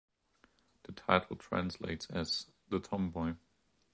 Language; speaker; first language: English; non-native, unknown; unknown